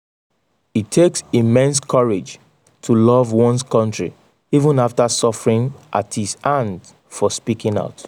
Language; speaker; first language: English; non-native, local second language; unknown